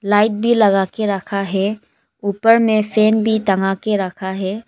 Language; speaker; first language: Hindi; early bilingual, other home language; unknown